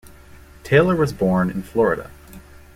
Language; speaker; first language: English; native; English